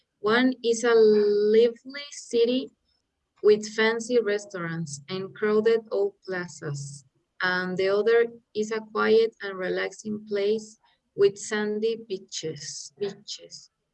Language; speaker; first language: English; non-native, learner; Spanish